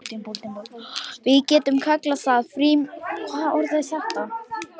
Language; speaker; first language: Icelandic; non-native, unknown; Lithuanian